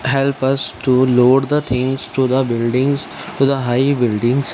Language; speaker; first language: English; non-native, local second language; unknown